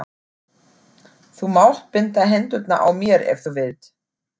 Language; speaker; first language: Icelandic; non-native, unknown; German